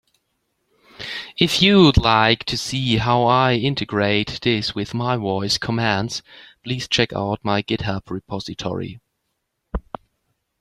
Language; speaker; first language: English; native; English